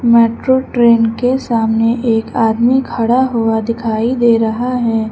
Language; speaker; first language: Hindi; native; Hindi